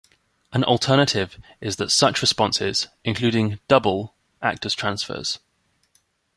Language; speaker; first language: English; native; English